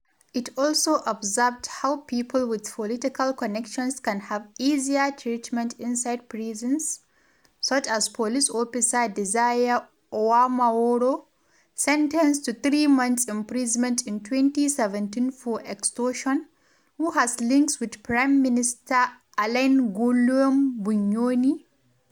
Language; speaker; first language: English; non-native, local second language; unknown